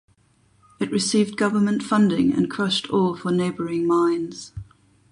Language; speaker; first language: English; non-native, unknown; German